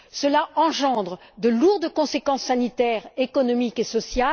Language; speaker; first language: French; native; French